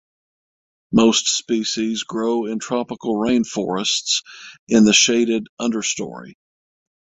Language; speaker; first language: English; native; English